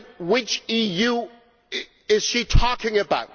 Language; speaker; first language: English; non-native, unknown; German